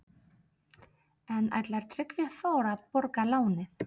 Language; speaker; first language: Icelandic; non-native, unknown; Polish